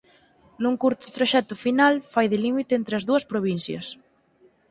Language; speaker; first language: Galician; native; Galician